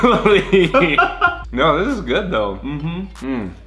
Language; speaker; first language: English; native; English